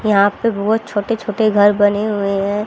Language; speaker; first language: Hindi; native; Hindi